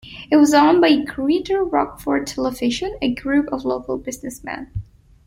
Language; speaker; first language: English; non-native, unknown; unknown